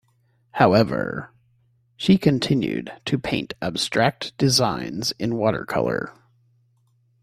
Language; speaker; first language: English; native; English